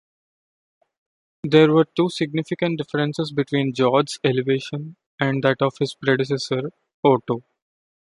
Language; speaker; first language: English; non-native, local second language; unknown